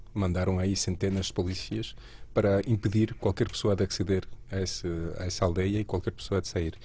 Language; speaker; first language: Portuguese; non-native, related language; Spanish